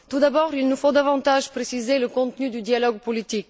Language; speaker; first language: French; non-native, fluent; Bulgarian